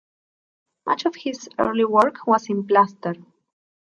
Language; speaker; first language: English; non-native, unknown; Spanish